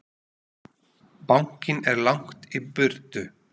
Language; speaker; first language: Icelandic; non-native, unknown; Slovak